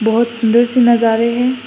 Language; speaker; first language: Hindi; non-native, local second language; Bangla